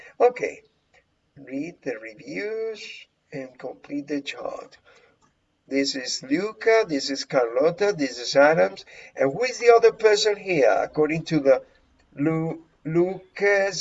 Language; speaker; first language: English; non-native, fluent; Spanish